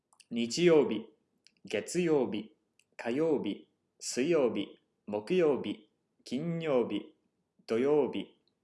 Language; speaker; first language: Japanese; non-native, fluent; English